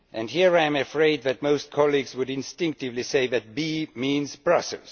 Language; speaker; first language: English; non-native, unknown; Estonian